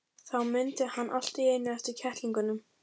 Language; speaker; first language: Icelandic; native; Icelandic